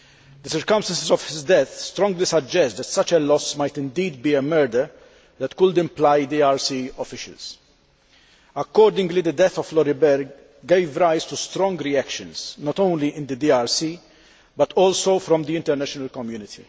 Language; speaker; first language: English; non-native, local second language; Maltese